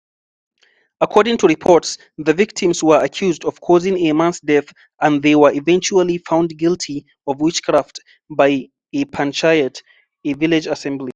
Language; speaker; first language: English; non-native, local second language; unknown